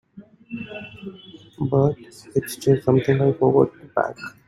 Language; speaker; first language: English; non-native, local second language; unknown